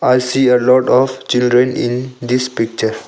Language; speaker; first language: English; non-native, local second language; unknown